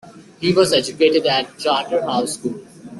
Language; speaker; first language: English; native; English